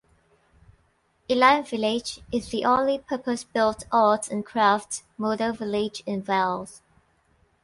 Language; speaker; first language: English; non-native, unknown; Thai